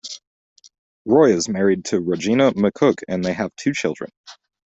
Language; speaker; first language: English; native; English